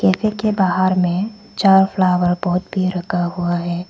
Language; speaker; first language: Hindi; non-native, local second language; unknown